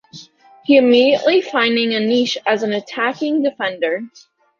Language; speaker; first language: English; native; English